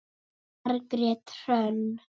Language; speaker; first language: Icelandic; native; Icelandic